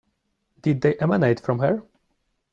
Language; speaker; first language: English; non-native, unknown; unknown